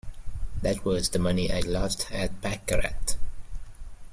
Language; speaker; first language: English; native; English